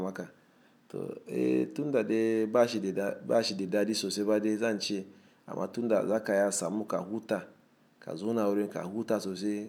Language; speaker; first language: Hausa; non-native, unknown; Igbo